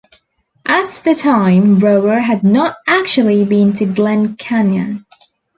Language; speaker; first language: English; native; English